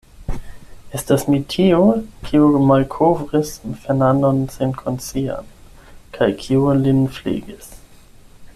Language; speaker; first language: Esperanto; non-native, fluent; German